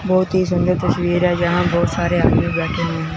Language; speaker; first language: Hindi; non-native, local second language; Punjabi